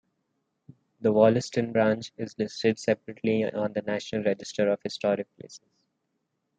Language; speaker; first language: English; non-native, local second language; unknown